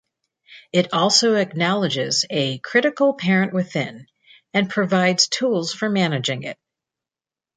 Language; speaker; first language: English; native; English